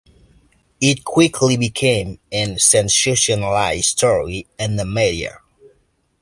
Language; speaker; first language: English; native; English